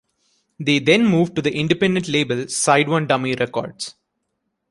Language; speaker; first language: English; non-native, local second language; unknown